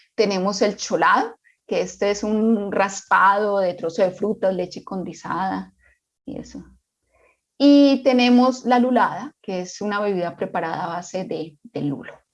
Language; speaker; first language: Spanish; native; Spanish